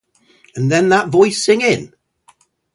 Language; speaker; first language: English; native; English